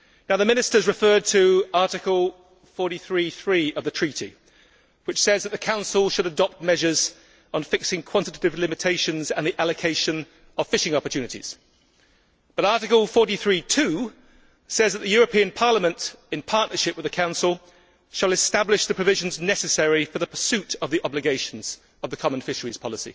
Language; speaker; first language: English; native; English